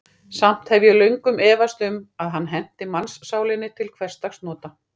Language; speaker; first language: Icelandic; native; Icelandic